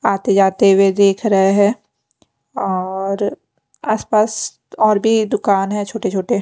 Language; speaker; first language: Hindi; non-native, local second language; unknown